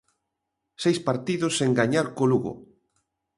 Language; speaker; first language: Galician; native; Galician